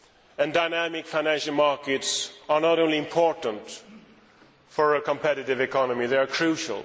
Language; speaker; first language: English; non-native, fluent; Swedish